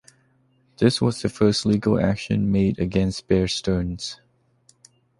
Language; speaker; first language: English; non-native, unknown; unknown